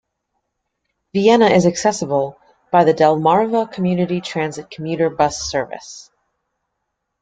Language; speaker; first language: English; native; English